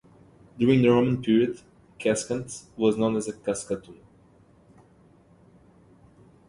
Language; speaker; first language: English; native; English